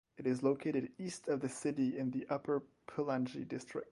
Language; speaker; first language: English; non-native, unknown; French